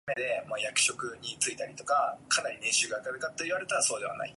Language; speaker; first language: English; non-native, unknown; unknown